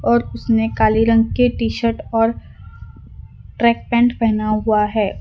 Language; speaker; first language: Hindi; non-native, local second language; Gujarati